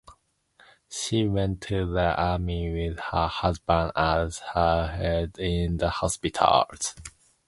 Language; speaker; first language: English; non-native, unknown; Japanese